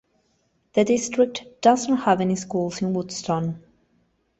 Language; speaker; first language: English; non-native, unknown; Spanish